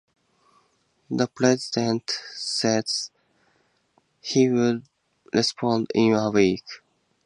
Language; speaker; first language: English; native; English